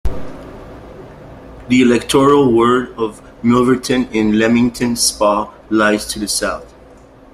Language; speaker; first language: English; native; English